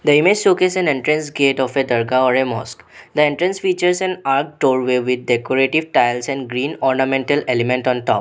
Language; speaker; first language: English; non-native, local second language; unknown